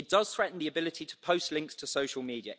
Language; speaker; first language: English; native; English